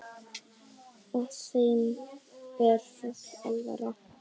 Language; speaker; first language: Icelandic; native; Icelandic